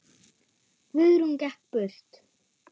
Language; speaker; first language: Icelandic; non-native, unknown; German